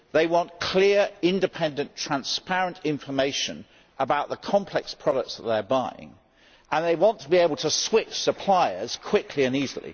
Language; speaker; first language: English; native; English